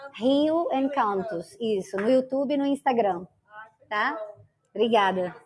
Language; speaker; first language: Portuguese; native; Portuguese